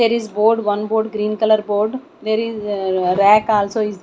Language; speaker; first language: English; non-native, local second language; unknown